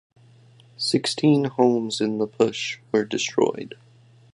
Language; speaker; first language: English; native; English